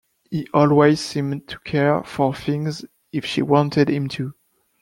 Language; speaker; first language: English; non-native, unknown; French